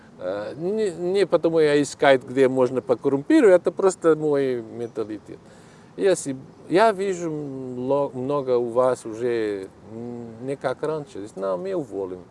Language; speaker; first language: Russian; non-native, learner; Portuguese